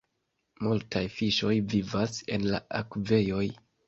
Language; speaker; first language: Esperanto; non-native, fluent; Kinyarwanda